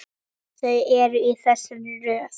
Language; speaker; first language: Icelandic; native; Icelandic